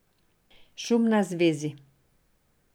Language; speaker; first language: Slovenian; non-native, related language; Serbian